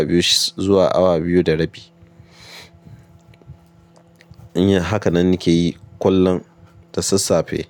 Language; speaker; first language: Hausa; non-native, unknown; Yoruba